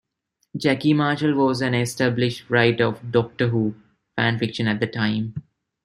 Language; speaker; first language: English; non-native, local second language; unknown